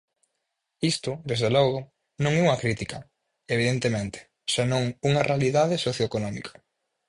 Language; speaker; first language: Galician; native; Galician